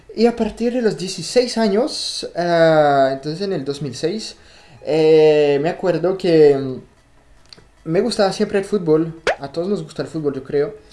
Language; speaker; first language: Spanish; non-native, fluent; French